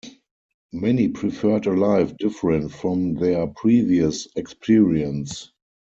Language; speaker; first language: English; non-native, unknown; German